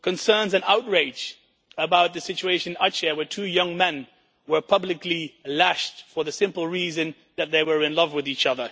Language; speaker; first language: English; non-native, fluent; Dutch